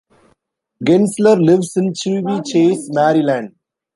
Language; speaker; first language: English; non-native, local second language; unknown